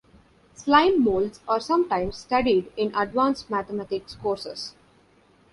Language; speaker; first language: English; non-native, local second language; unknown